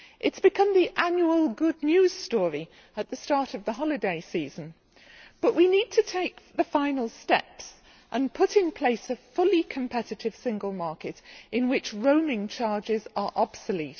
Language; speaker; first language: English; native; English